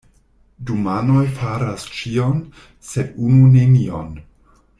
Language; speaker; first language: Esperanto; non-native, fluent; German